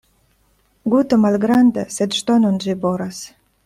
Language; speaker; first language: Esperanto; non-native, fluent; Russian